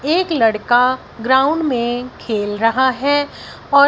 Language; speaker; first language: Hindi; non-native, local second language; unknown